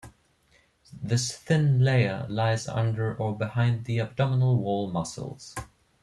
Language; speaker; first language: English; non-native, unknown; German